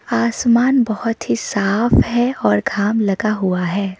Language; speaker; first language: Hindi; non-native, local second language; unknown